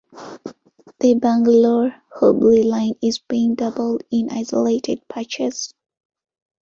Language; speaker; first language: English; non-native, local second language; Ganda